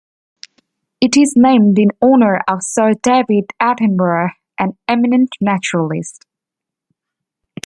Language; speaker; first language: English; native; English